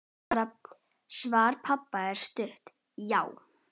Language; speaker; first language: Icelandic; native; Icelandic